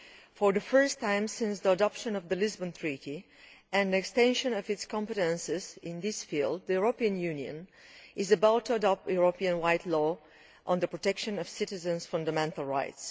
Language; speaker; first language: English; non-native, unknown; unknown